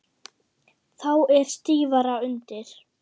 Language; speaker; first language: Icelandic; non-native, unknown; German